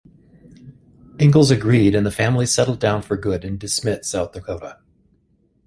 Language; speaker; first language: English; native; English